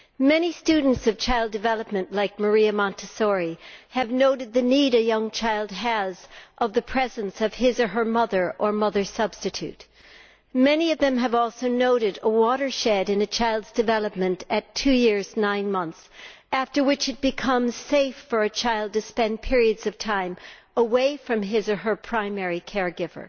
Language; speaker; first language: English; native; English